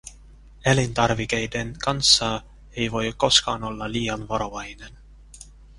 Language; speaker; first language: Finnish; non-native, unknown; Estonian